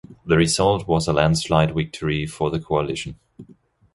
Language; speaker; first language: English; non-native, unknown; German